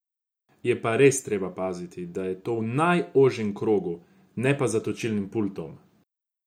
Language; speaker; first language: Slovenian; non-native, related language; Croatian